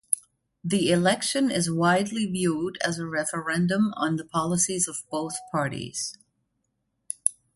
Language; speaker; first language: English; non-native, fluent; German